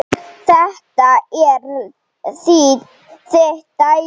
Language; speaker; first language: Icelandic; non-native, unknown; Slovenian